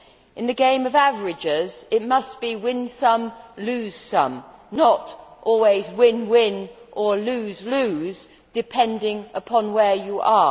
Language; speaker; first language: English; native; English